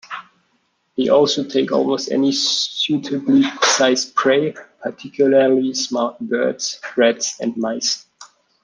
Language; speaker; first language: English; non-native, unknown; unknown